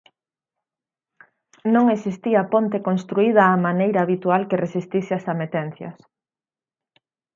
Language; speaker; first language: Galician; native; Galician